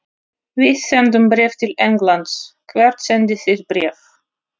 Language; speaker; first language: Icelandic; non-native, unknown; Russian